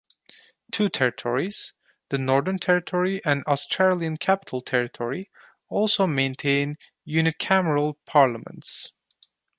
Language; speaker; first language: English; non-native, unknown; Turkish